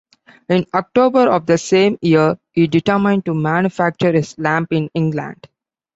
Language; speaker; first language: English; non-native, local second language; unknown